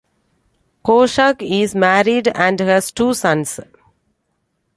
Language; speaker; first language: English; non-native, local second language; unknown